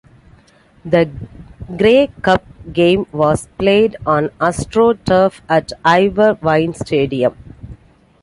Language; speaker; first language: English; non-native, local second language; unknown